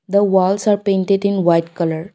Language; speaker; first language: English; non-native, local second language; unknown